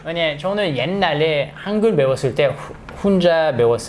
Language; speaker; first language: Korean; non-native, learner; English